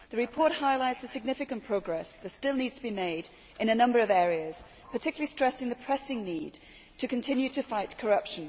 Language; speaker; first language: English; native; English